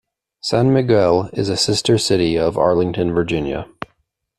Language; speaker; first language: English; native; English